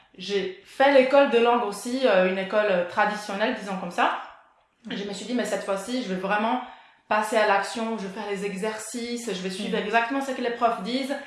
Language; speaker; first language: French; non-native, fluent; Portuguese